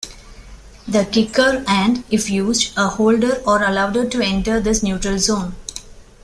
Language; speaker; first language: English; non-native, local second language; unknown